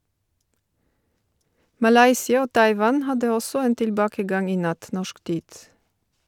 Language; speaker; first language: Norwegian; non-native, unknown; Bulgarian